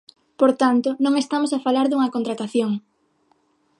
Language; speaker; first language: Galician; non-native, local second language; Spanish